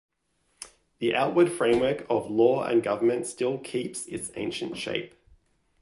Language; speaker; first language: English; native; English